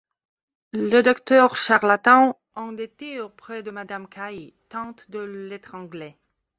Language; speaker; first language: French; non-native, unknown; Belarusian